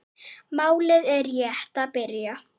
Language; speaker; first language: Icelandic; native; Icelandic